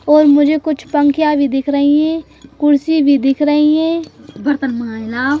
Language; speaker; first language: Hindi; native; Hindi